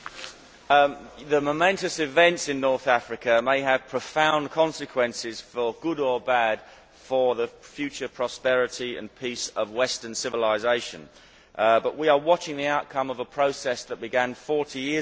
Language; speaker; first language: English; native; English